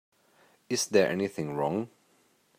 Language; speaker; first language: English; native; English